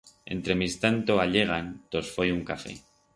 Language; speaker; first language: Aragonese; non-native, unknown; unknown